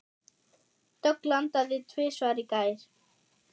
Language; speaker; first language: Icelandic; non-native, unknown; German